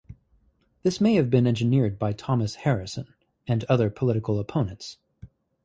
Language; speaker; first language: English; native; English